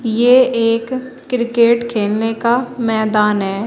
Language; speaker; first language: Hindi; native; Hindi